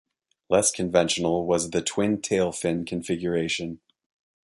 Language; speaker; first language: English; native; English